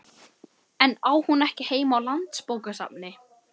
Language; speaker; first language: Icelandic; native; Icelandic